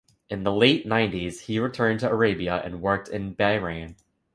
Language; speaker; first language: English; native; English